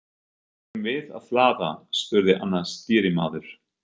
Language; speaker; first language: Icelandic; non-native, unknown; German